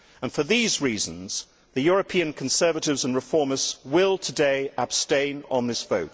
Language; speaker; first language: English; native; English